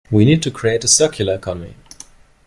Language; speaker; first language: English; non-native, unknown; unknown